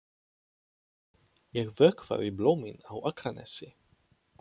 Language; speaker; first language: Icelandic; non-native, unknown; Polish